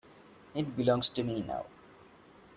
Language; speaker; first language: English; non-native, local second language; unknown